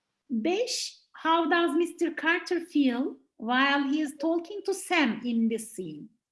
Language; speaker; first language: English; non-native, fluent; Turkish